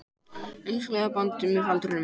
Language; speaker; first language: Icelandic; native; Icelandic